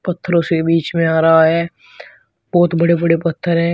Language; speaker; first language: Hindi; native; Hindi